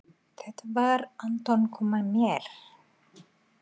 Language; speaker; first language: Icelandic; non-native, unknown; Tamil